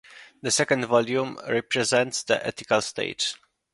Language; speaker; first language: English; non-native, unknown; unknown